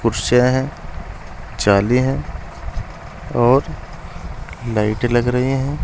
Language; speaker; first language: Hindi; native; Hindi